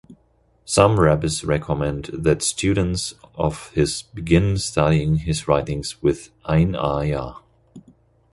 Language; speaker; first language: English; non-native, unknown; German